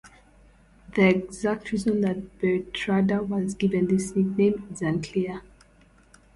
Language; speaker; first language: English; non-native, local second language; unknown